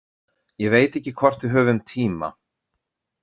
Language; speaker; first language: Icelandic; native; Icelandic